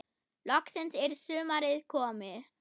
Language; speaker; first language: Icelandic; non-native, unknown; German